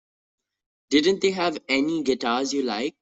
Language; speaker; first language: English; non-native, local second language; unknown